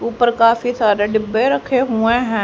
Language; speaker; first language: Hindi; native; Hindi